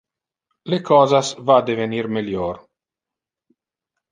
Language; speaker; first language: Interlingua; non-native, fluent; Italian